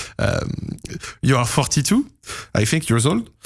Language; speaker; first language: English; non-native, fluent; French